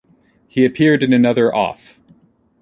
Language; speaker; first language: English; native; English